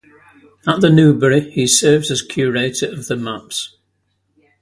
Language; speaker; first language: English; native; English